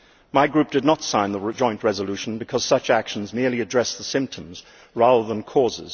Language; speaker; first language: English; native; English